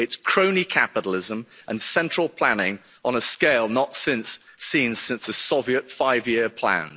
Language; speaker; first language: English; native; English